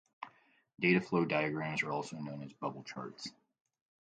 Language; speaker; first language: English; native; English